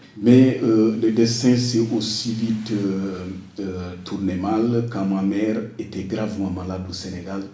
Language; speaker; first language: French; non-native, local second language; Wolof